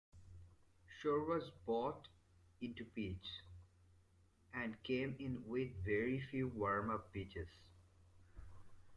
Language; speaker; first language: English; native; English